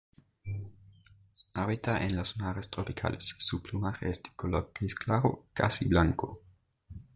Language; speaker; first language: Spanish; native; Spanish